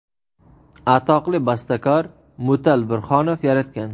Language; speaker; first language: Uzbek; native; Uzbek